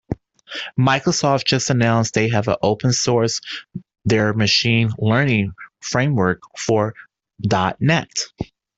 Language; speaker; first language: English; native; English